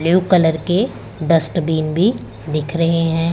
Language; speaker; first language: Hindi; non-native, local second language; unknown